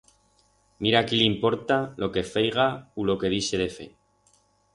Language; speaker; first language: Aragonese; non-native, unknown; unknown